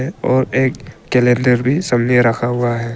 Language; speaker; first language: Hindi; early bilingual, other home language; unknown